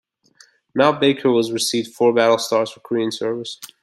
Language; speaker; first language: English; native; English